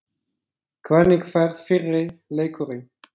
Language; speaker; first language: Icelandic; non-native, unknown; Turkish